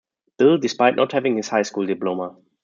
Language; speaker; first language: English; non-native, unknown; German